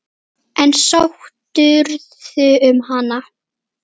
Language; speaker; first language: Icelandic; native; Icelandic